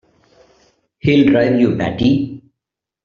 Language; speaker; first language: English; non-native, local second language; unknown